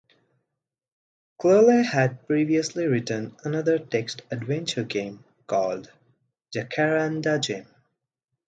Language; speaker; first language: English; non-native, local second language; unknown